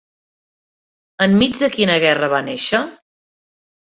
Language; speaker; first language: Catalan; native; Catalan